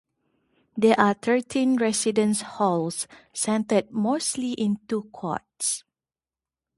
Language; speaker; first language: English; non-native, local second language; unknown